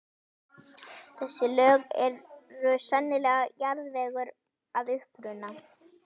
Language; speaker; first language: Icelandic; native; Icelandic